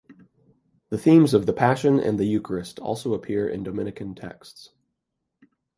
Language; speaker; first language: English; native; English